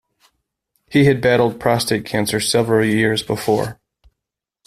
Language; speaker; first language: English; native; English